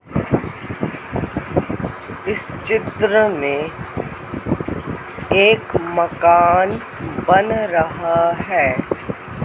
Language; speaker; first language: Hindi; native; Hindi